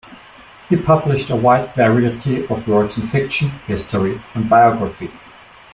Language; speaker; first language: English; non-native, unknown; German